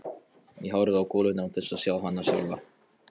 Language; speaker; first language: Icelandic; non-native, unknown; Polish